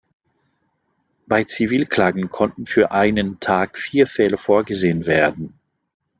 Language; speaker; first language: German; non-native, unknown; French